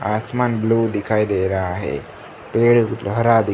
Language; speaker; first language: Hindi; non-native, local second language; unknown